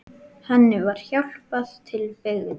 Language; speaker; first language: Icelandic; native; Icelandic